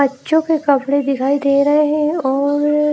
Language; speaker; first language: Hindi; native; Hindi